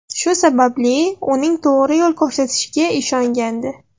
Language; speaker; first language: Uzbek; non-native, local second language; Russian